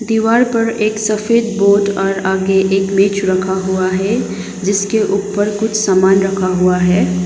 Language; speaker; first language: Hindi; non-native, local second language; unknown